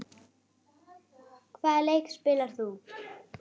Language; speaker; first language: Icelandic; native; Icelandic